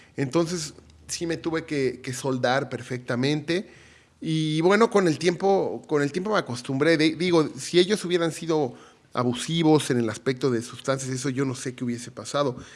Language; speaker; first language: Spanish; native; Spanish